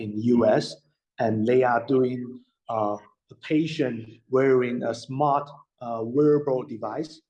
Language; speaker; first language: English; non-native, fluent; Chinese